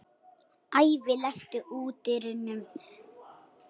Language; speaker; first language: Icelandic; native; Icelandic